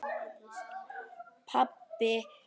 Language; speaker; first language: Icelandic; native; Icelandic